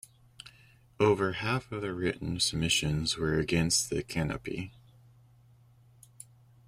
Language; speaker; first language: English; native; English